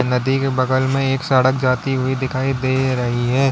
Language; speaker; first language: Hindi; native; Hindi